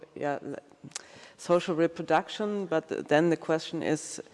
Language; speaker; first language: English; non-native, fluent; German